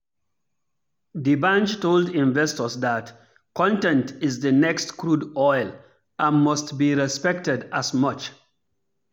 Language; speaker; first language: English; non-native, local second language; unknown